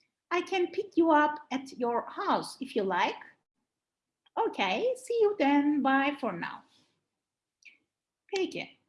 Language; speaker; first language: English; non-native, fluent; Turkish